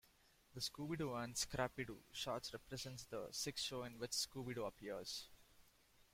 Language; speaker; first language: English; non-native, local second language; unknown